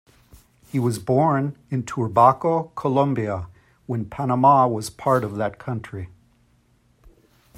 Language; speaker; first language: English; native; English